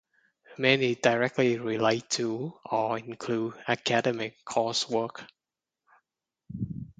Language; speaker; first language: English; non-native, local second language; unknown